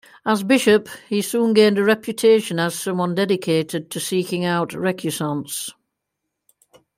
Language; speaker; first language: English; native; English